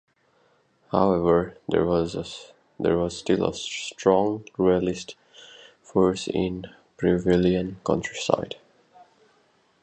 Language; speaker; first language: English; native; English